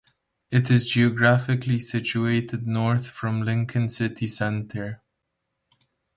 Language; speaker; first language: English; non-native, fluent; Romanian